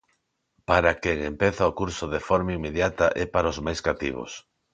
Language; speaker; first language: Galician; non-native, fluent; Spanish